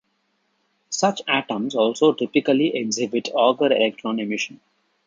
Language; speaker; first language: English; non-native, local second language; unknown